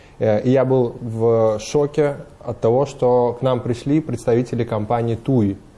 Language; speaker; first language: Russian; non-native, fluent; Uzbek